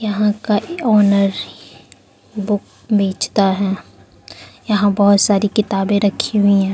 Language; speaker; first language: Hindi; non-native, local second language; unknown